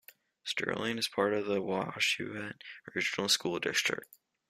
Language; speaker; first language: English; native; English